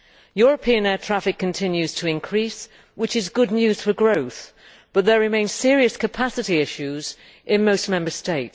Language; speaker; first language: English; native; English